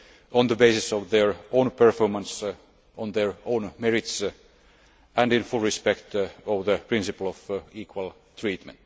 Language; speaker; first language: English; non-native, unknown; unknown